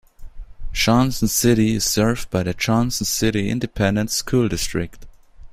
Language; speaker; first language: English; non-native, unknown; German